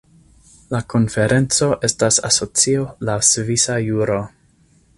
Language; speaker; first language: Esperanto; non-native, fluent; English